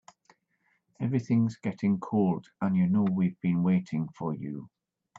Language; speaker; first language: English; native; English